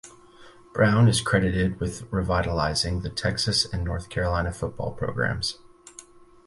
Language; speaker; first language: English; native; English